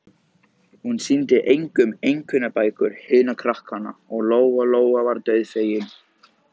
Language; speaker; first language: Icelandic; native; Icelandic